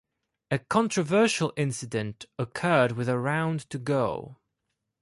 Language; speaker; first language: English; non-native, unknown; Greek